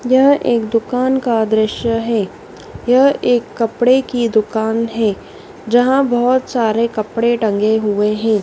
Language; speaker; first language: Hindi; native; Hindi